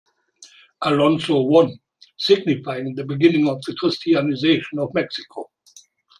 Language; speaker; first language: English; non-native, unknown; German